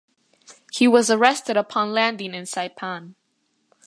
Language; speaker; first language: English; native; English